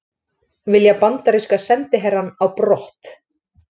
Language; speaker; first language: Icelandic; native; Icelandic